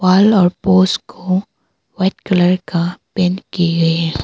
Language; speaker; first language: Hindi; early bilingual, other home language; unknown